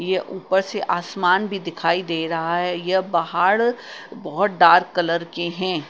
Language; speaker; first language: Hindi; non-native, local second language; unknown